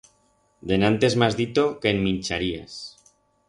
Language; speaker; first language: Aragonese; non-native, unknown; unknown